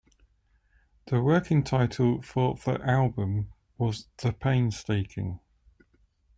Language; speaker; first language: English; native; English